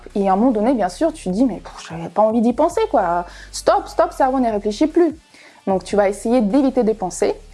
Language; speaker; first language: French; non-native, fluent; Ukrainian